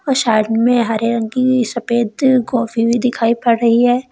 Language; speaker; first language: Hindi; native; Hindi